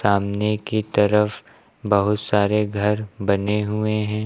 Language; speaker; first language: Hindi; native; Hindi